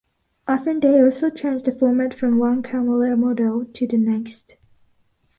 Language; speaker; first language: English; non-native, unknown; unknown